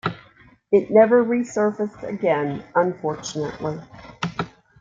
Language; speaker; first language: English; native; English